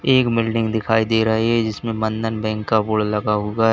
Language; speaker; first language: Hindi; native; Hindi